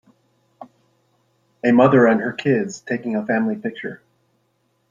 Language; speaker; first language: English; native; English